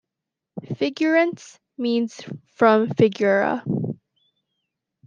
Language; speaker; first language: English; native; English